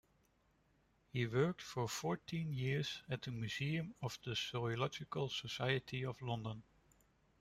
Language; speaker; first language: English; non-native, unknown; Dutch